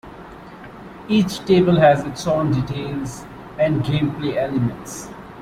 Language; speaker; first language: English; non-native, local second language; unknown